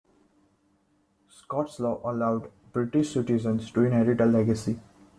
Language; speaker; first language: English; non-native, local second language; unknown